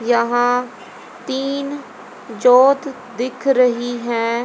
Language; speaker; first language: Hindi; native; Hindi